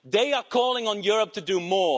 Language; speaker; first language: English; non-native, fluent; Dutch